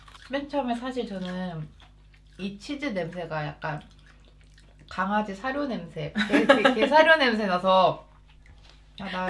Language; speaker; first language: Korean; native; Korean